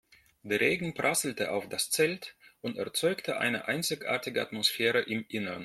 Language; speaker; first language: German; non-native, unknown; Russian